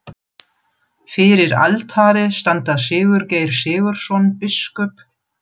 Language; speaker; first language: Icelandic; non-native, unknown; German